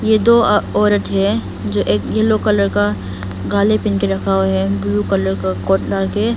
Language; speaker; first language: Hindi; non-native, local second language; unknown